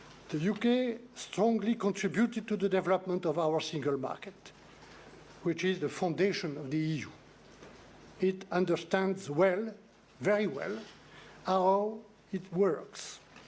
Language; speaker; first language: English; non-native, fluent; French